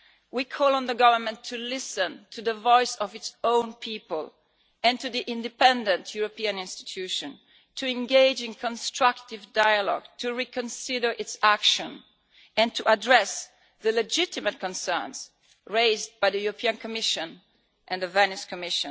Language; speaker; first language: English; non-native, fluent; Italian